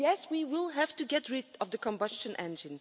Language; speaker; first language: English; non-native, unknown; Dutch